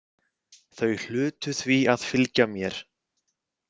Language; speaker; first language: Icelandic; native; Icelandic